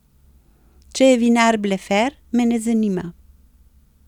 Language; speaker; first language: Slovenian; native; Slovenian